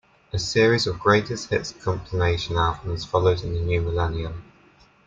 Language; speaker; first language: English; native; English